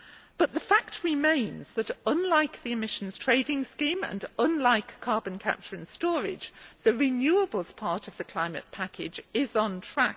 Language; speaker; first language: English; native; English